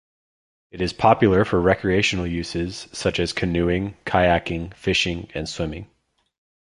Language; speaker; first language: English; native; English